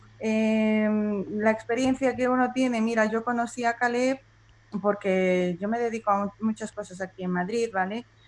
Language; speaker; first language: Spanish; native; Spanish